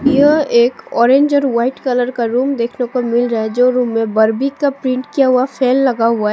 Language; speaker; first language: Hindi; non-native, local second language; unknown